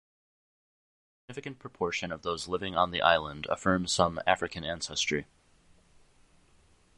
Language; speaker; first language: English; native; English